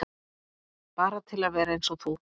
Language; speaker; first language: Icelandic; native; Icelandic